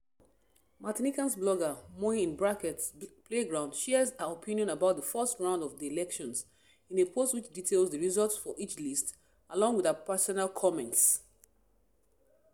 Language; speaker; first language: English; non-native, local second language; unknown